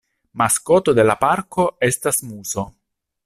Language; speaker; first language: Esperanto; non-native, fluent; Italian